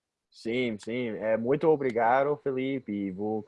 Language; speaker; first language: Portuguese; non-native, learner; English